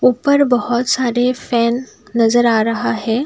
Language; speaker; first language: Hindi; non-native, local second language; Assamese